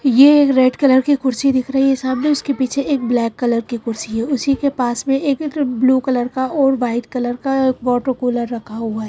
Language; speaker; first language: Hindi; native; Hindi